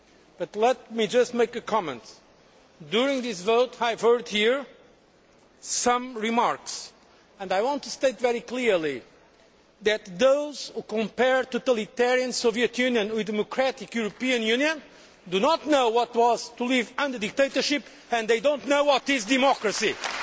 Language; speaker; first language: English; non-native, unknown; Portuguese